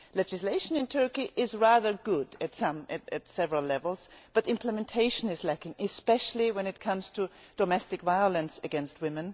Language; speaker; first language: English; non-native, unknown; German